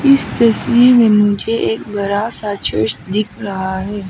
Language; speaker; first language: Hindi; non-native, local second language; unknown